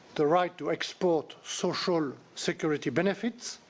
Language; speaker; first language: English; non-native, fluent; French